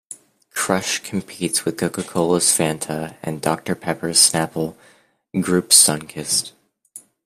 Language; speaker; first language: English; native; English